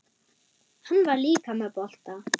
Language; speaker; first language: Icelandic; non-native, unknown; German